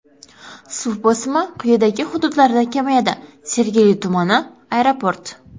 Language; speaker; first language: Uzbek; non-native, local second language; Kara-Kalpak